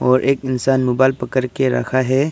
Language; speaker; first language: Hindi; non-native, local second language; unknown